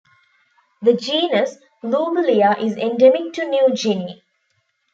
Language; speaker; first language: English; non-native, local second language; Tamil